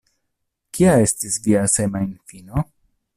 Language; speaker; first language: Esperanto; non-native, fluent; Italian